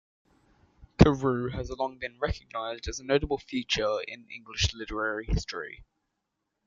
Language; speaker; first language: English; native; English